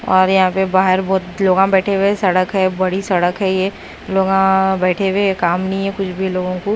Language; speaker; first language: Hindi; non-native, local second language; Punjabi